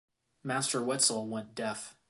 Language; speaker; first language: English; native; English